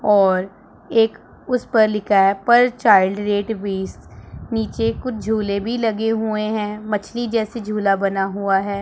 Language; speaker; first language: Hindi; non-native, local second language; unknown